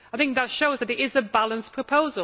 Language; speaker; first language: English; native; English